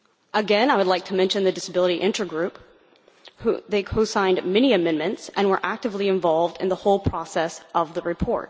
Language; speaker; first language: English; non-native, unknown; Dutch